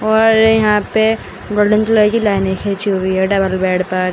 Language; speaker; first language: Hindi; native; Hindi